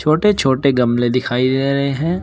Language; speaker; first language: Hindi; native; Hindi